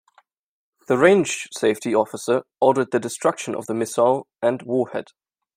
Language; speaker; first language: English; non-native, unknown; German